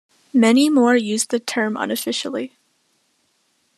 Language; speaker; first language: English; native; English